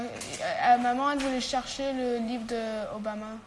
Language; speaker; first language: French; early bilingual, heritage; French